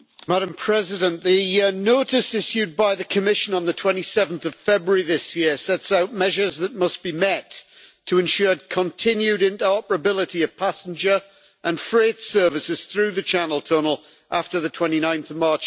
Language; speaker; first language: English; native; English